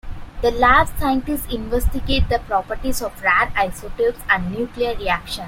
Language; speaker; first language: English; non-native, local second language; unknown